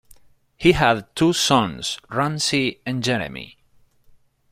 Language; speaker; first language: English; non-native, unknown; Spanish